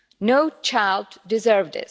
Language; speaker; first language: English; non-native, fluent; Czech